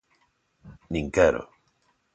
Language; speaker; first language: Galician; non-native, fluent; Spanish